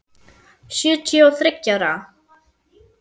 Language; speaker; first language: Icelandic; non-native, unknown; German